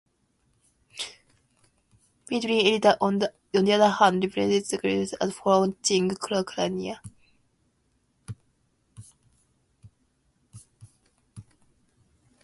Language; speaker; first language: English; non-native, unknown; Japanese